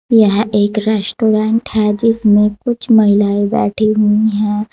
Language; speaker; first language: Hindi; native; Hindi